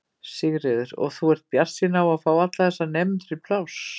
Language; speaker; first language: Icelandic; native; Icelandic